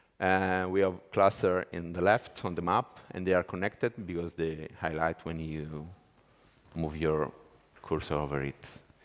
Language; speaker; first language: English; non-native, fluent; Italian